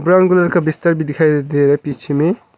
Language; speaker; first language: Hindi; non-native, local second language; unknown